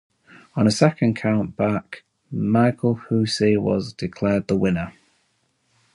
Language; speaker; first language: English; native; English